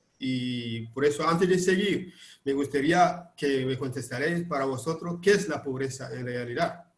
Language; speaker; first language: Spanish; non-native, fluent; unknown